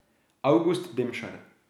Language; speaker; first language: Slovenian; native; Slovenian